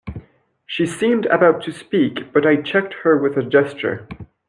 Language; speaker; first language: English; non-native, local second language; French